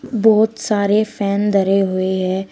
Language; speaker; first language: Hindi; native; Hindi